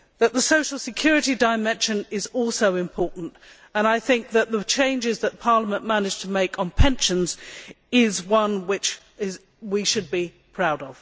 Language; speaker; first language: English; native; English